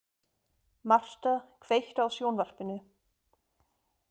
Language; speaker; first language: Icelandic; non-native, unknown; German